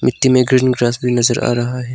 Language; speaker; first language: Hindi; non-native, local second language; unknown